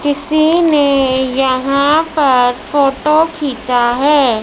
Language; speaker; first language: Hindi; native; Hindi